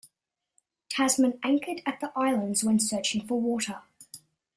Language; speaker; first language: English; native; English